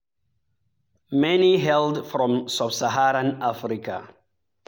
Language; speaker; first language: English; non-native, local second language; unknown